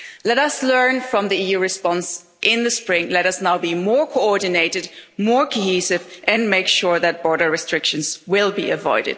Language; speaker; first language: English; non-native, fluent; German